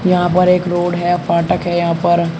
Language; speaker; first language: Hindi; native; Hindi